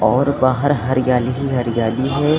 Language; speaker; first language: Hindi; native; Hindi